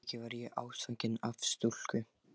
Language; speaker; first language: Icelandic; non-native, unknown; Lithuanian